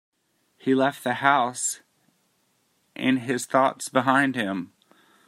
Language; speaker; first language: English; native; English